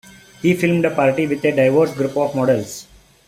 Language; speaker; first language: English; non-native, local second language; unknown